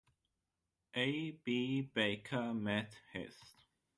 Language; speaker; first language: English; non-native, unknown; German